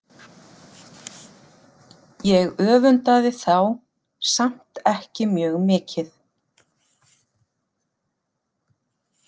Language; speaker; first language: Icelandic; native; Icelandic